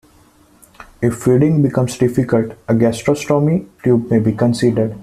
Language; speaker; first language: English; non-native, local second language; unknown